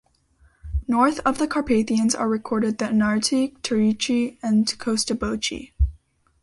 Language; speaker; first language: English; native; English